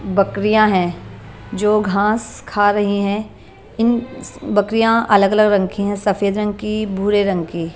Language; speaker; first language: Hindi; non-native, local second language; Punjabi